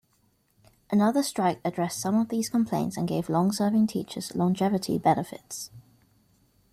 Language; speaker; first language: English; native; English